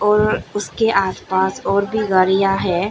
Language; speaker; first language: Hindi; non-native, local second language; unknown